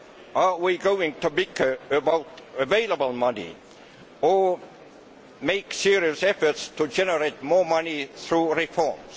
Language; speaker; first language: English; non-native, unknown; Estonian